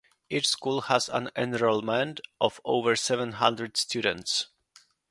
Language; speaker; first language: English; non-native, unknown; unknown